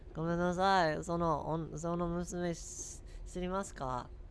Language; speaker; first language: Japanese; non-native, learner; English